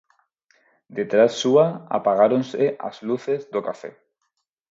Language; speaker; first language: Galician; non-native, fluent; Spanish